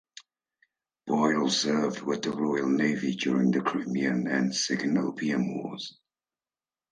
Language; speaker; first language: English; native; English